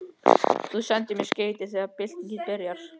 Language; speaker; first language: Icelandic; native; Icelandic